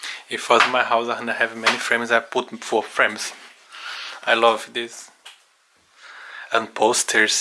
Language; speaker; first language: English; non-native, learner; Portuguese